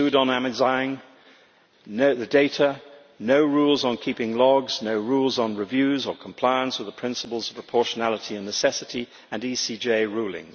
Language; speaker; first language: English; native; English